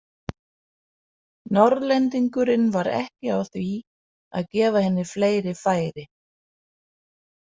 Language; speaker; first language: Icelandic; non-native, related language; Danish